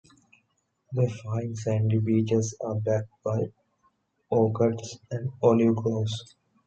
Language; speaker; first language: English; non-native, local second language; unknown